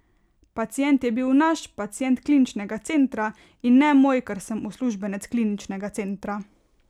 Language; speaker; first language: Slovenian; native; Slovenian